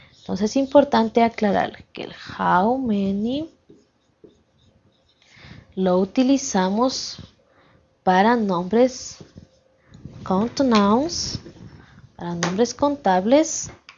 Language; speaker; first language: Spanish; native; Spanish